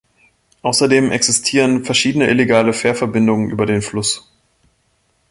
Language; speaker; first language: German; native; German